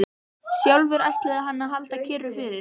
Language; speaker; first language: Icelandic; native; Icelandic